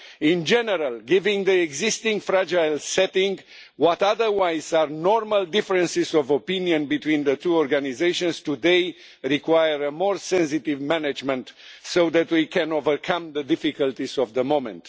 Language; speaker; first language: English; non-native, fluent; Romanian